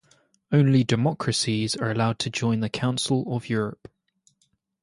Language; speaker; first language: English; native; English